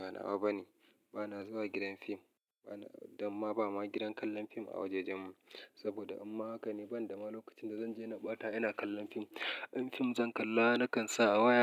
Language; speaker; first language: Hausa; native; Hausa